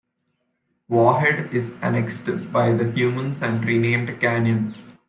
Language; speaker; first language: English; non-native, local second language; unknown